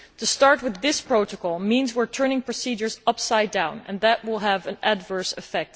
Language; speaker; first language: English; non-native, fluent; Dutch